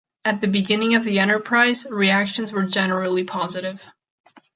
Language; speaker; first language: English; non-native, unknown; Catalan